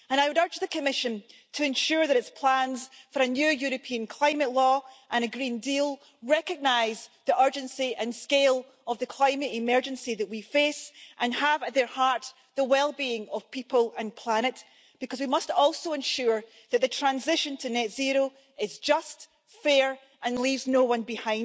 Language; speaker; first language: English; native; English